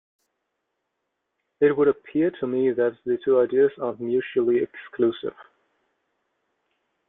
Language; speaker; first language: English; non-native, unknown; German